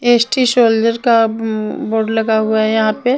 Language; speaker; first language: Hindi; non-native, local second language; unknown